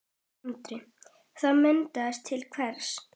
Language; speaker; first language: Icelandic; native; Icelandic